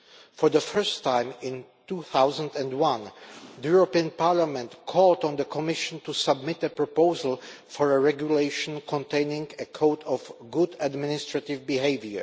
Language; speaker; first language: English; non-native, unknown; Czech